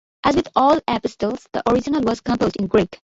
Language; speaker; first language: English; non-native, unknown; Bangla